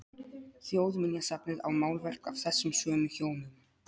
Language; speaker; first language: Icelandic; non-native, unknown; Polish